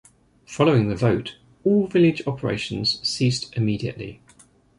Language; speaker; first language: English; native; English